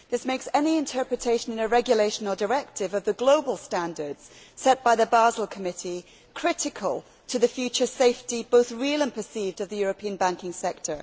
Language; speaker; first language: English; native; English